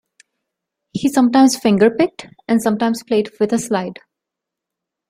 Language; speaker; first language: English; non-native, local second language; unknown